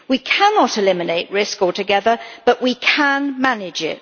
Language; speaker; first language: English; native; English